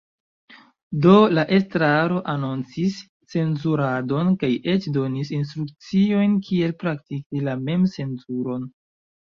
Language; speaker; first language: Esperanto; non-native, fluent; Chinese